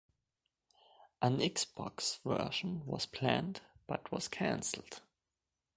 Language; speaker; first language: English; non-native, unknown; German